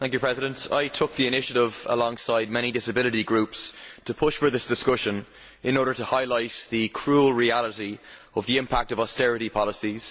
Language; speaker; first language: English; native; English